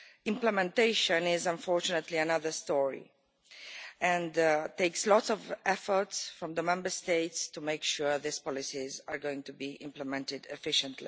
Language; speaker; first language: English; non-native, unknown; Romanian